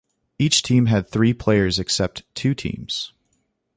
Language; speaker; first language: English; native; English